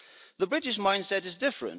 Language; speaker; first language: English; non-native, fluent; Dutch